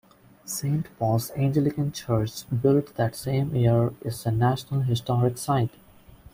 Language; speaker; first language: English; non-native, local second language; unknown